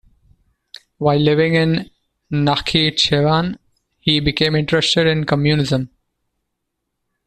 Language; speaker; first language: English; non-native, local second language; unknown